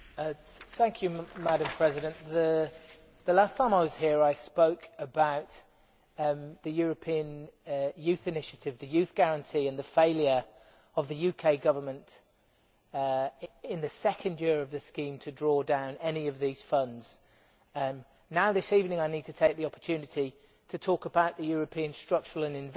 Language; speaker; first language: English; native; English